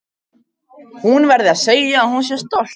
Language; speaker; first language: Icelandic; non-native, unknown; Macedonian